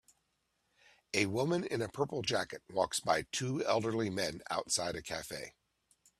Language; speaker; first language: English; native; English